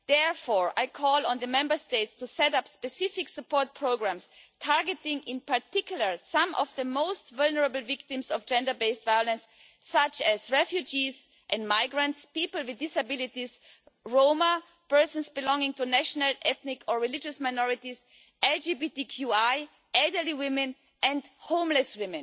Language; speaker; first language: English; non-native, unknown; German